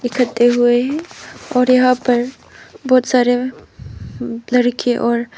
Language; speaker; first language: Hindi; non-native, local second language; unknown